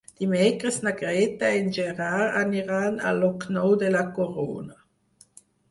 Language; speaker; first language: Catalan; non-native, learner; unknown